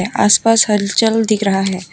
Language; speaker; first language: Hindi; non-native, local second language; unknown